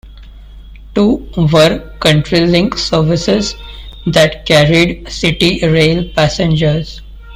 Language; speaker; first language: English; non-native, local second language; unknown